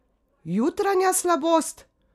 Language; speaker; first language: Slovenian; native; Slovenian